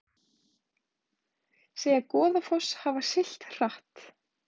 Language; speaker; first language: Icelandic; native; Icelandic